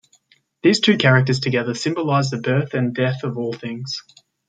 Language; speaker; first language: English; native; English